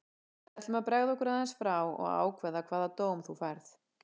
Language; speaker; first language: Icelandic; native; Icelandic